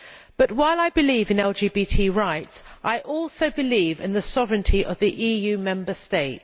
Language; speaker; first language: English; native; English